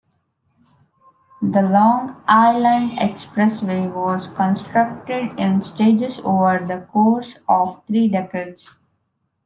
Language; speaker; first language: English; non-native, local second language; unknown